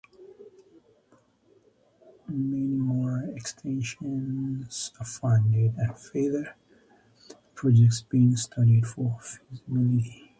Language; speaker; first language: English; native; English